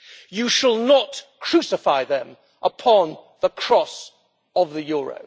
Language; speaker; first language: English; native; English